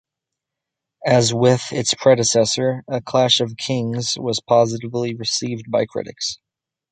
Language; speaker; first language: English; native; English